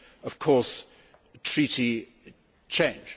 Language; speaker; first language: English; native; English